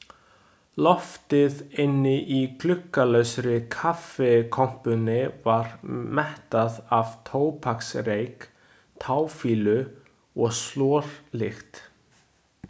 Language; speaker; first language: Icelandic; non-native, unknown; Chinese